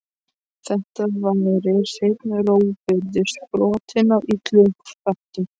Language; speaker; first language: Icelandic; non-native, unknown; Polish